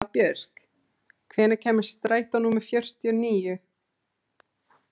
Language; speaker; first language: Icelandic; non-native, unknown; English